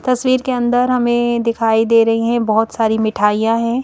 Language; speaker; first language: Hindi; native; Hindi